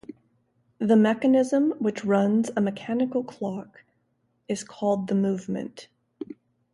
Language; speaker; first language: English; native; English